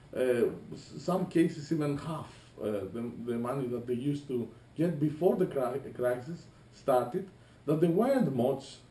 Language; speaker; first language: English; non-native, fluent; Greek